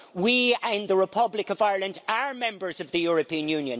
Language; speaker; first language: English; native; English